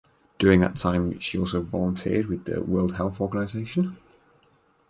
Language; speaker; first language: English; native; English